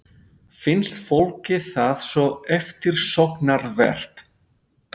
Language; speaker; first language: Icelandic; non-native, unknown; Spanish